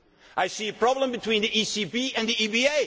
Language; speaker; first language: English; non-native, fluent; Dutch